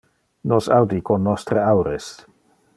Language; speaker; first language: Interlingua; non-native, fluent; Dutch